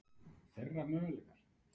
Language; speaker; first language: Icelandic; native; Icelandic